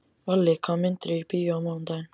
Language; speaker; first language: Icelandic; native; Icelandic